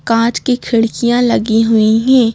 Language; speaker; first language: Hindi; native; Hindi